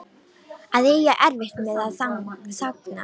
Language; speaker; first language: Icelandic; non-native, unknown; Romanian